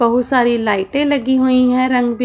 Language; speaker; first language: Hindi; non-native, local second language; Punjabi